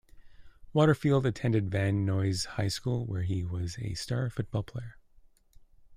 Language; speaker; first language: English; native; English